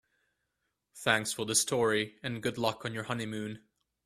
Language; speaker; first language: English; native; English